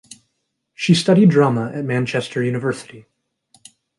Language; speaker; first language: English; native; English